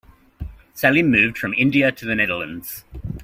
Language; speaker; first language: English; native; English